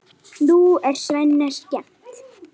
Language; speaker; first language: Icelandic; native; Icelandic